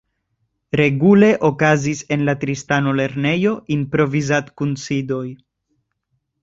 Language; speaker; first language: Esperanto; non-native, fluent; Spanish